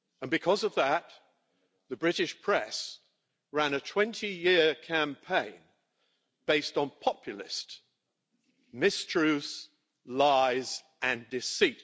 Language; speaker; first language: English; native; English